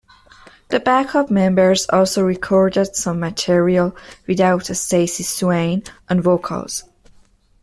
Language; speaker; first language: English; non-native, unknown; Persian